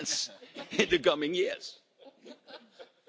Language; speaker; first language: English; non-native, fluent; German